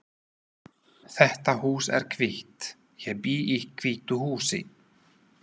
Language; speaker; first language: Icelandic; non-native, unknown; Slovak